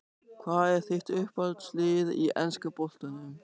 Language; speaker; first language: Icelandic; non-native, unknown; German